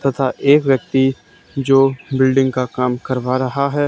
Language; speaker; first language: Hindi; native; Hindi